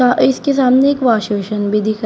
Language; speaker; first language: Hindi; native; Hindi